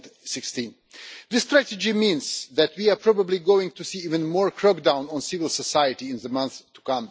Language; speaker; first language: English; non-native, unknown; Russian